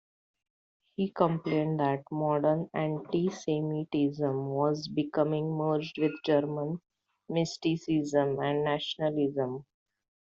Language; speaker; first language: English; non-native, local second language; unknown